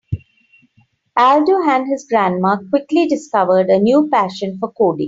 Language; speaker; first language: English; non-native, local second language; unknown